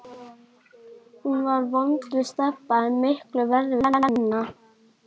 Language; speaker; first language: Icelandic; native; Icelandic